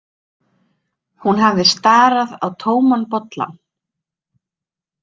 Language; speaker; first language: Icelandic; native; Icelandic